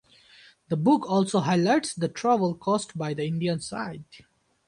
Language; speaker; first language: English; non-native, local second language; Bangla